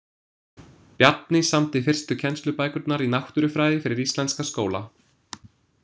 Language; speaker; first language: Icelandic; non-native, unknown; English